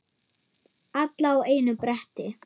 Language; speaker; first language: Icelandic; non-native, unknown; German